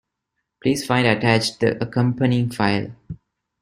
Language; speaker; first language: English; non-native, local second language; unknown